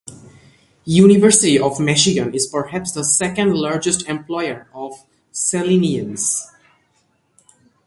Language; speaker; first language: English; non-native, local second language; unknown